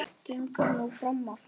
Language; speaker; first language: Icelandic; native; Icelandic